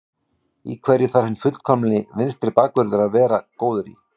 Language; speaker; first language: Icelandic; native; Icelandic